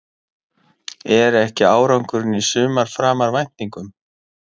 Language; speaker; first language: Icelandic; non-native, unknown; English